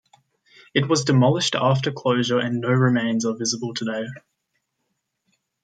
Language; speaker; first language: English; native; English